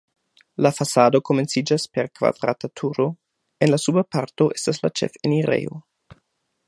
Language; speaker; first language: Esperanto; non-native, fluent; German